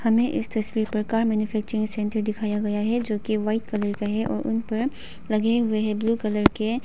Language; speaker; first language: Hindi; non-native, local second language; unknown